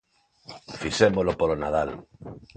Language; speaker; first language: Galician; non-native, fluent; Spanish